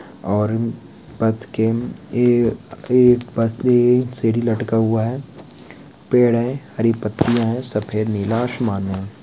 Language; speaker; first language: Hindi; non-native, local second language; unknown